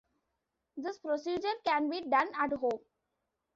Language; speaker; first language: English; non-native, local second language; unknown